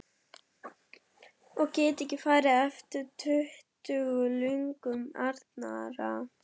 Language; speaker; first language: Icelandic; non-native, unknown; German